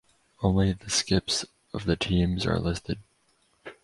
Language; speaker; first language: English; native; English